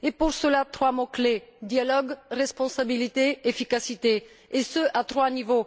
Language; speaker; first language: French; non-native, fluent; Bulgarian